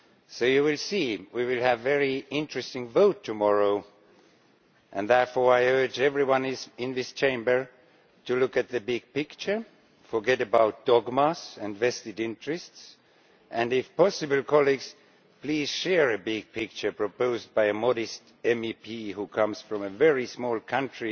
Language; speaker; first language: English; non-native, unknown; Estonian